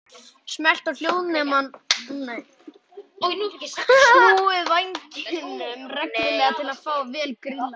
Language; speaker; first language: Icelandic; native; Icelandic